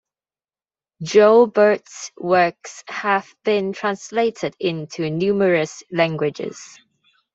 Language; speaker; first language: English; non-native, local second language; Cantonese